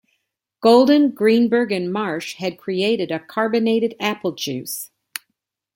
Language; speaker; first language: English; native; English